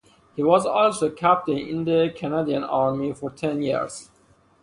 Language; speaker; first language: English; non-native, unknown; Persian